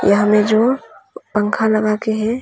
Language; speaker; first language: Hindi; non-native, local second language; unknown